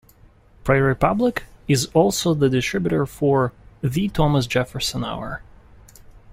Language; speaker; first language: English; non-native, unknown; Russian